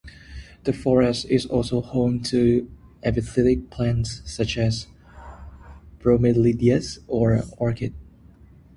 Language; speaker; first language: English; native; English